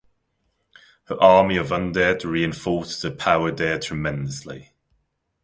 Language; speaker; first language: English; non-native, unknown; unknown